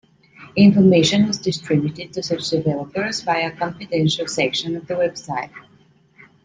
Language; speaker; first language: English; non-native, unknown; Italian